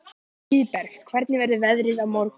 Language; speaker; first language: Icelandic; native; Icelandic